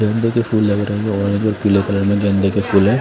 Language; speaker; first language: Hindi; non-native, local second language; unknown